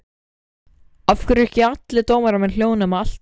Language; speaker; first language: Icelandic; native; Icelandic